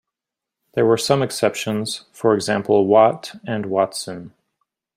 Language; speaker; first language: English; native; English